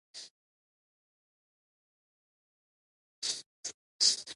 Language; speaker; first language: English; non-native, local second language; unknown